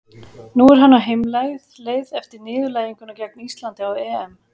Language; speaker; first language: Icelandic; native; Icelandic